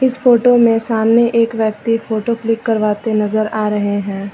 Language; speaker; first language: Hindi; native; Hindi